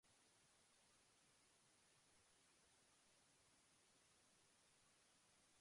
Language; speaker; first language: English; non-native, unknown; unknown